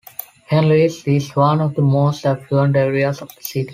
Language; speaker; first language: English; non-native, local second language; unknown